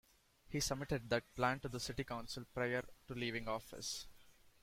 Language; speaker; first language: English; non-native, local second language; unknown